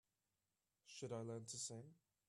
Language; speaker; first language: English; native; English